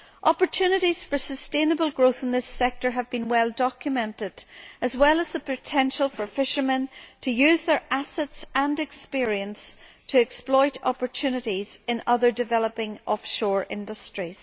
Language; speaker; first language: English; native; English